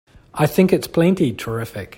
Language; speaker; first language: English; native; English